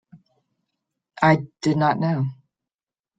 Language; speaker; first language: English; native; English